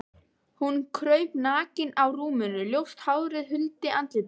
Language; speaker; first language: Icelandic; native; Icelandic